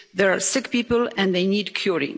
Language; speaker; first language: English; non-native, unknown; Polish